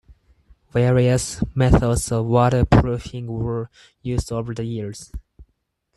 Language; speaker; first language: English; non-native, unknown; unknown